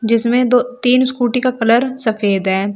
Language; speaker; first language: Hindi; native; Hindi